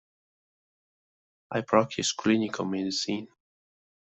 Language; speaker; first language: English; non-native, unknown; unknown